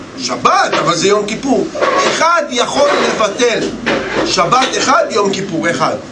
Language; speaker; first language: Hebrew; non-native, fluent; Russian